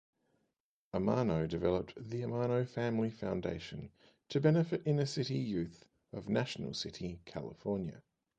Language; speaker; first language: English; native; English